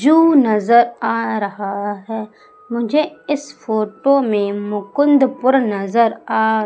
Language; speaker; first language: Hindi; native; Hindi